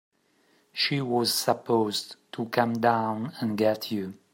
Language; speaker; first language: English; native; English